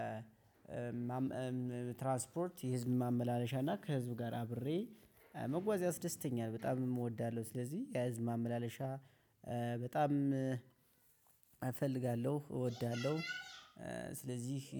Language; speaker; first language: Amharic; native; Amharic